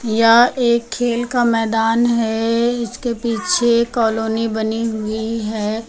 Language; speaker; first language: Hindi; native; Hindi